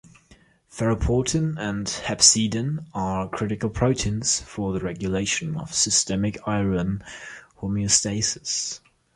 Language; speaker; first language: English; non-native, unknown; German